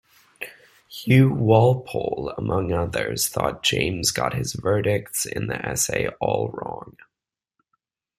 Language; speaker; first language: English; native; English